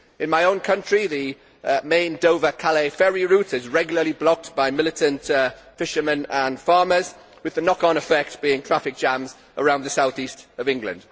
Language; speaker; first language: English; native; English